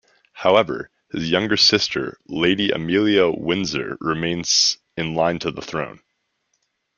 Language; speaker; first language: English; native; English